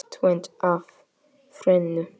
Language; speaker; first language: Icelandic; non-native, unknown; Polish